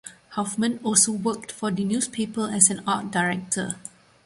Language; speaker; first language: English; non-native, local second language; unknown